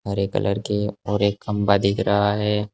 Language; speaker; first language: Hindi; native; Hindi